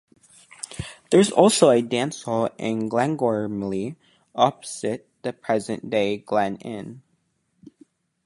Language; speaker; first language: English; native; English